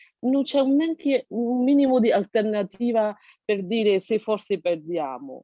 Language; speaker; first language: Italian; non-native, fluent; Burmese